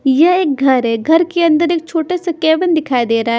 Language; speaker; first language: Hindi; non-native, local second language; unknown